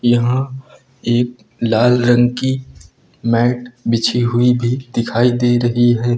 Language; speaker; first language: Hindi; native; Hindi